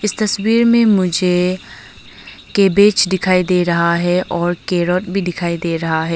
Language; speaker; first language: Hindi; non-native, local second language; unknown